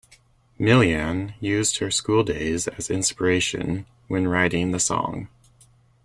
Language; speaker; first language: English; native; English